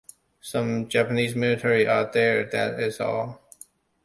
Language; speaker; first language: English; non-native, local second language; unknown